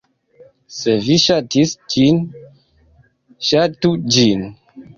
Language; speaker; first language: Esperanto; non-native, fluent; Kinyarwanda